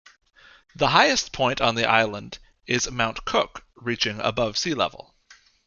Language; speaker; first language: English; native; English